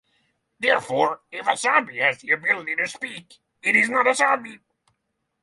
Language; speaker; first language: English; non-native, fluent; Norwegian